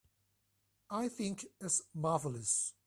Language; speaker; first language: English; non-native, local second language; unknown